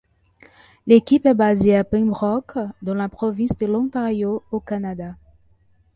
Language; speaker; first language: French; non-native, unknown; Portuguese